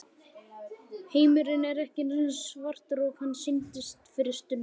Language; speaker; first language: Icelandic; native; Icelandic